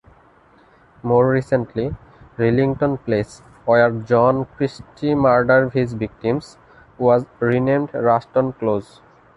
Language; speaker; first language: English; non-native, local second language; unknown